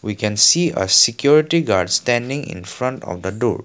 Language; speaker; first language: English; non-native, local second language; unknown